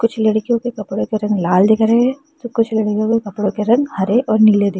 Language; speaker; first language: Hindi; native; Hindi